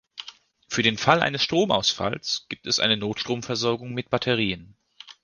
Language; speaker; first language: German; native; German